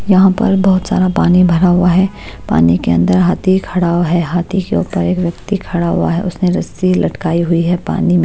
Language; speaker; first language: Hindi; native; Hindi